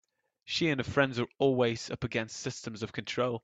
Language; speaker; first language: English; native; English